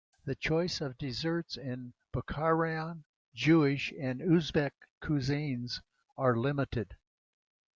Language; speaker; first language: English; native; English